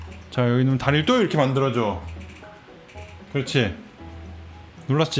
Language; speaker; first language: Korean; native; Korean